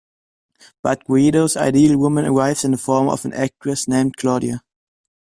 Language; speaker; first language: English; non-native, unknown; German